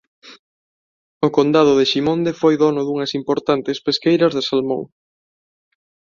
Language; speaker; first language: Galician; non-native, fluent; Spanish